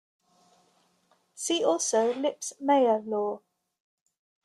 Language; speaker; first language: English; native; English